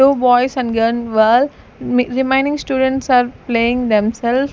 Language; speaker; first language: English; non-native, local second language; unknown